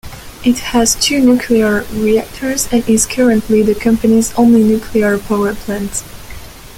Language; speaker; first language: English; non-native, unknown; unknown